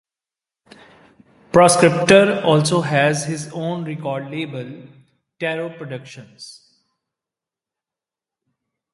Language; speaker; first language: English; non-native, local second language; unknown